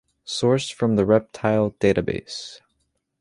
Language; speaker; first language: English; native; English